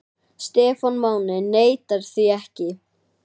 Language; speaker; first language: Icelandic; native; Icelandic